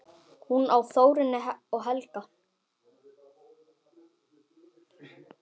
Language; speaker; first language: Icelandic; native; Icelandic